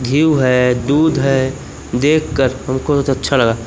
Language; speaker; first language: Hindi; native; Hindi